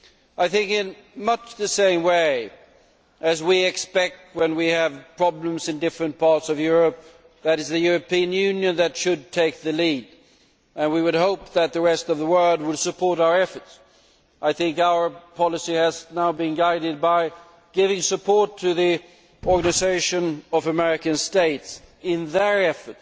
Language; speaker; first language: English; non-native, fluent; Swedish